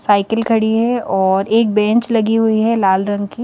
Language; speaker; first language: Hindi; native; Hindi